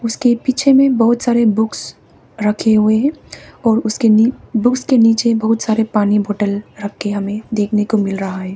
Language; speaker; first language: Hindi; early bilingual, other home language; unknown